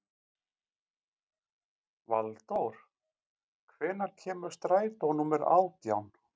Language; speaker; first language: Icelandic; native; Icelandic